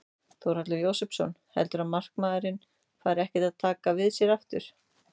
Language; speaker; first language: Icelandic; native; Icelandic